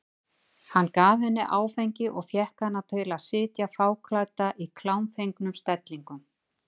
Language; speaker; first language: Icelandic; native; Icelandic